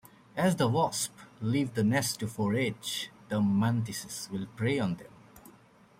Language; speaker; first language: English; native; English